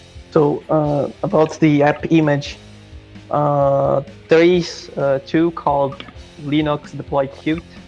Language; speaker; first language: English; non-native, fluent; Portuguese